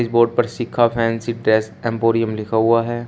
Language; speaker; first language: Hindi; native; Hindi